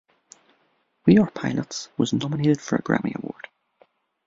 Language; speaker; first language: English; native; English